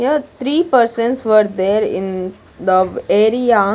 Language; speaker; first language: English; non-native, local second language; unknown